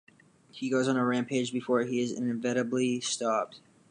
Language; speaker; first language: English; native; English